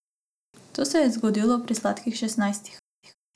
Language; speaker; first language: Slovenian; non-native, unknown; Macedonian